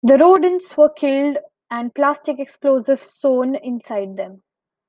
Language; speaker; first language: English; non-native, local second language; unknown